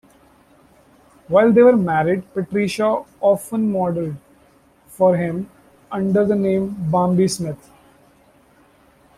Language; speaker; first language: English; non-native, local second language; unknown